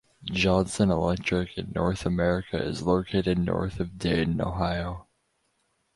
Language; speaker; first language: English; native; English